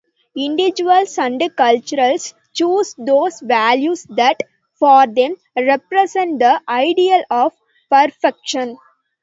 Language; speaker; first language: English; non-native, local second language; Tamil